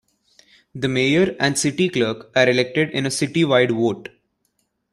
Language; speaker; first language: English; non-native, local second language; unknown